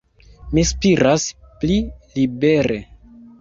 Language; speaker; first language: Esperanto; non-native, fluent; Kinyarwanda